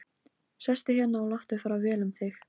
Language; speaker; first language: Icelandic; non-native, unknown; Polish